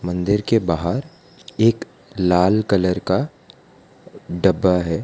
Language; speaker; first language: Hindi; non-native, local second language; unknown